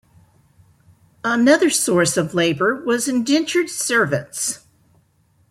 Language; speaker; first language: English; native; English